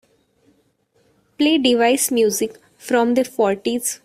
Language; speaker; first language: English; non-native, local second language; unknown